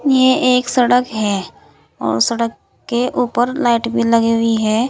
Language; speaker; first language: Hindi; native; Hindi